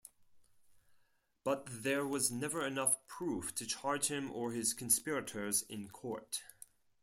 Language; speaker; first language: English; non-native, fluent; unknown